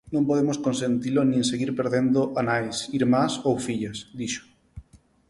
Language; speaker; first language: Galician; non-native, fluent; Spanish